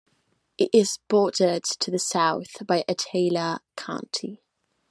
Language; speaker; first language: English; non-native, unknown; Catalan